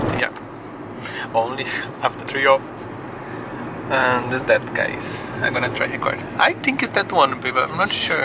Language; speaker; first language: English; non-native, learner; Portuguese